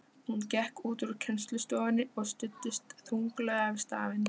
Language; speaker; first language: Icelandic; non-native, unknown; Polish